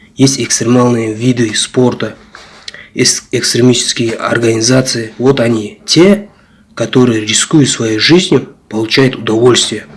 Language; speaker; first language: Russian; non-native, local second language; Kazakh